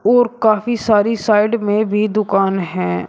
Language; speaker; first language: Hindi; native; Hindi